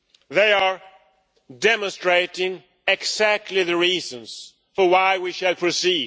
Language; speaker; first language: English; non-native, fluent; Swedish